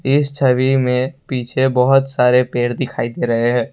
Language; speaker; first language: Hindi; non-native, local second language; Assamese